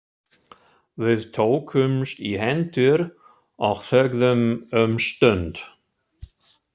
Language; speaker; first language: Icelandic; non-native, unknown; German